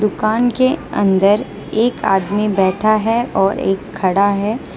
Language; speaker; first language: Hindi; non-native, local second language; Gujarati